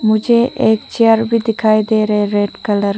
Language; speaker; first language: Hindi; non-native, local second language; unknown